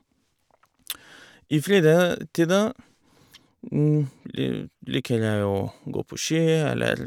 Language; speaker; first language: Norwegian; non-native, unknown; Bulgarian